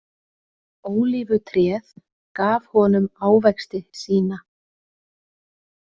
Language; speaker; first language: Icelandic; native; Icelandic